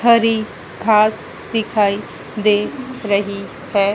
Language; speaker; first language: Hindi; native; Hindi